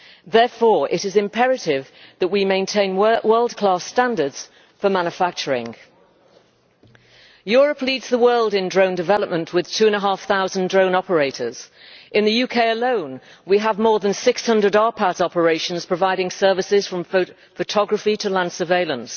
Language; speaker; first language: English; native; English